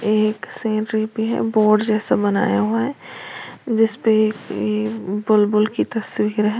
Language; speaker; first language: Hindi; native; Hindi